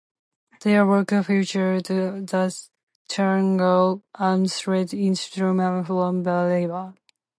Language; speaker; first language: English; non-native, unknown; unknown